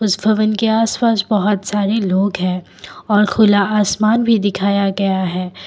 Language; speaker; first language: Hindi; non-native, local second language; Assamese